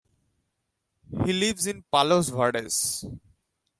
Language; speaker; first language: English; non-native, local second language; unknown